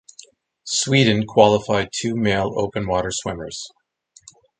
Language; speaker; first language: English; native; English